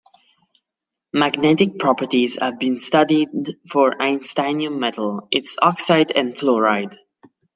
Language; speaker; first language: English; non-native, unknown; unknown